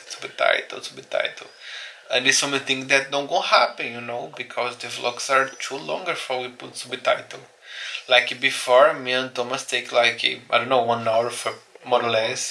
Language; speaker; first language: English; non-native, learner; Portuguese